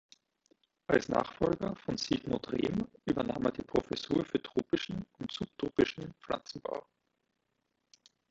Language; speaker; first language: German; native; German